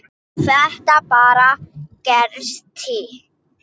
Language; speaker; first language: Icelandic; non-native, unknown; English